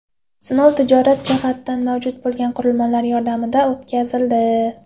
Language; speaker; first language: Uzbek; non-native, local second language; Kara-Kalpak